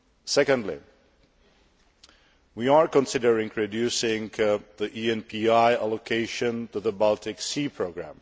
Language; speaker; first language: English; non-native, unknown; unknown